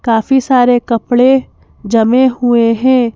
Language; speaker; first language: Hindi; native; Hindi